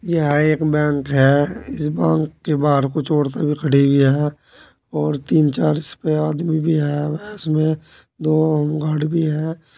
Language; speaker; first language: Hindi; native; Hindi